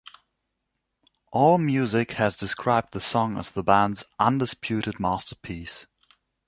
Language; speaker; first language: English; non-native, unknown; German